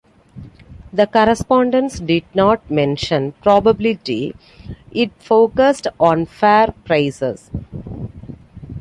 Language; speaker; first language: English; non-native, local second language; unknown